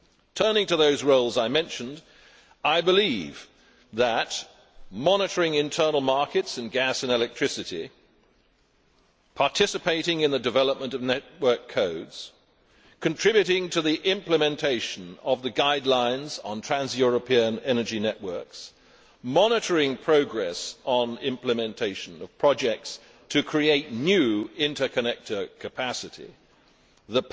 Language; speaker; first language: English; native; English